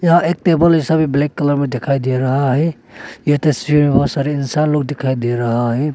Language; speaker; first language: Hindi; non-native, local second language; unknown